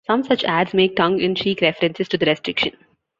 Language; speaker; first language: English; non-native, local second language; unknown